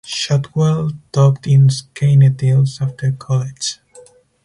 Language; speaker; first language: English; non-native, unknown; Spanish